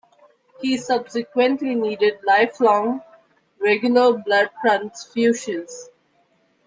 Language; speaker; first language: English; non-native, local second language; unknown